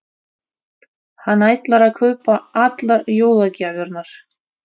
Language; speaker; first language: Icelandic; non-native, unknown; Russian